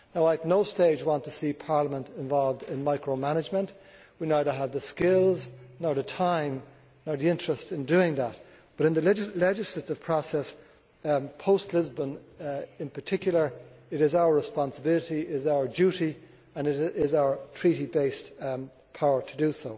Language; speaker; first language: English; native; English